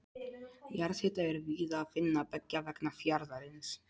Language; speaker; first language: Icelandic; non-native, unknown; Polish